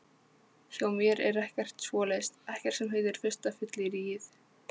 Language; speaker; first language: Icelandic; non-native, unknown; Polish